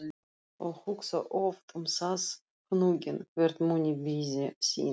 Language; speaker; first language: Icelandic; non-native, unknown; Russian